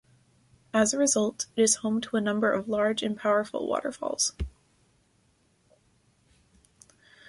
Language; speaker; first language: English; native; English